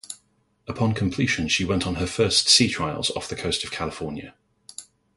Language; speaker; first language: English; native; English